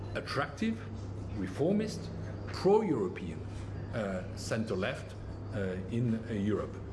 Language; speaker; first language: English; non-native, fluent; French